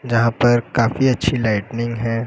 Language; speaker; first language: Hindi; native; Hindi